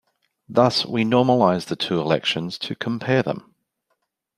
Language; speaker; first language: English; native; English